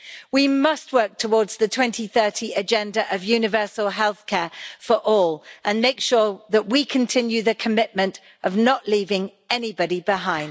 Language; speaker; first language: English; native; English